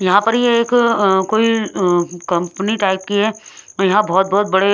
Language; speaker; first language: Hindi; non-native, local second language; Punjabi